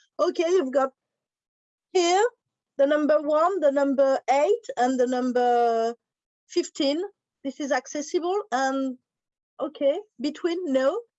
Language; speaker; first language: English; non-native, learner; French